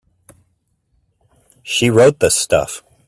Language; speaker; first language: English; native; English